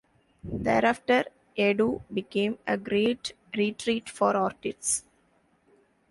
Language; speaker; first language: English; non-native, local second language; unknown